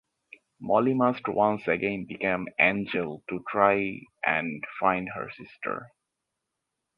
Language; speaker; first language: English; non-native, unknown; Bangla